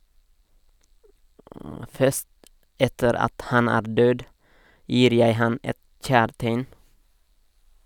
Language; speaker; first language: Norwegian; non-native, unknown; Nepali